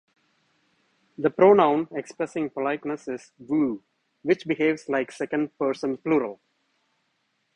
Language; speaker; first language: English; non-native, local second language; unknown